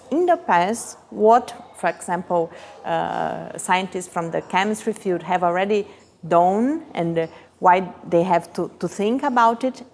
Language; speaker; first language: English; non-native, fluent; Portuguese